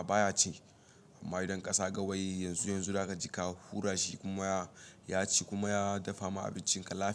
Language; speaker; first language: Hausa; native; Hausa